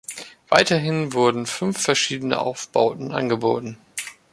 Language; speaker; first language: German; native; German